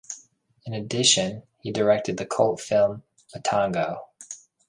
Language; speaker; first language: English; native; English